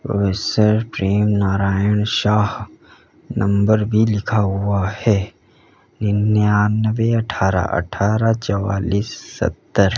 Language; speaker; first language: Hindi; native; Hindi